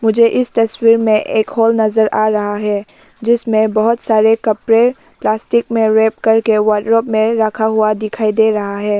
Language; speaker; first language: Hindi; non-native, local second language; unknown